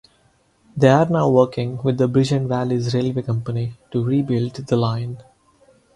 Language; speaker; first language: English; non-native, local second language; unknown